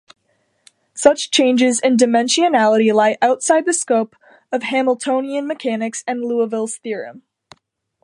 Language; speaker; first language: English; native; English